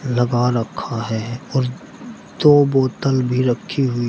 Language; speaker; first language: Hindi; native; Hindi